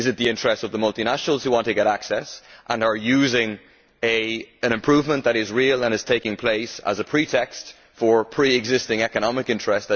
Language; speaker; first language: English; native; English